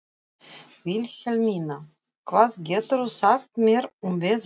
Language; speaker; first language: Icelandic; non-native, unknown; Russian